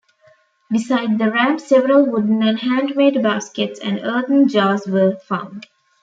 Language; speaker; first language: English; non-native, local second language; Tamil